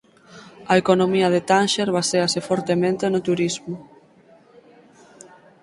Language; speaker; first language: Galician; native; Galician